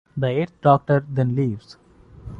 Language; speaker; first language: English; non-native, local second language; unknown